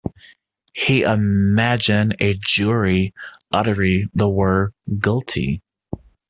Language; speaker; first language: English; native; English